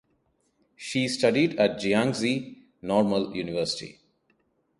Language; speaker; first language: English; non-native, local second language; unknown